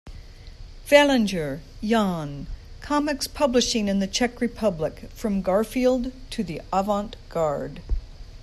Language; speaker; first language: English; native; English